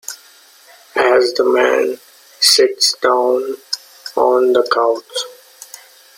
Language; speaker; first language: English; non-native, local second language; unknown